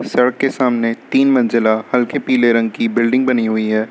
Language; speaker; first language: Hindi; native; Hindi